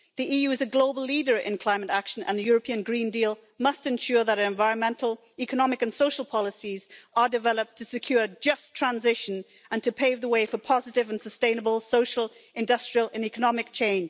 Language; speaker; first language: English; native; English